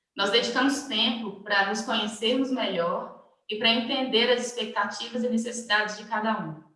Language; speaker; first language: Portuguese; native; Portuguese